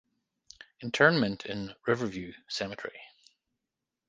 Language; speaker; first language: English; native; English